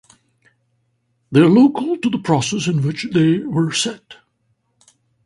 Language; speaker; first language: English; native; English